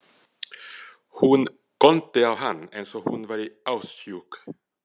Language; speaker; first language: Icelandic; non-native, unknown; French